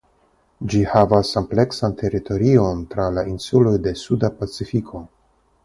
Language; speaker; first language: Esperanto; non-native, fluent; Russian